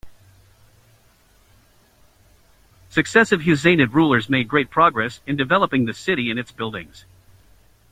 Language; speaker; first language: English; native; English